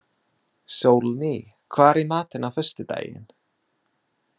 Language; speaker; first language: Icelandic; non-native, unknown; English